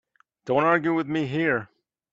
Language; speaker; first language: English; native; English